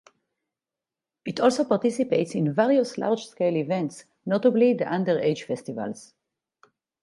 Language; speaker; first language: English; non-native, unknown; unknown